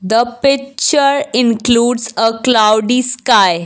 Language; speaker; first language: English; non-native, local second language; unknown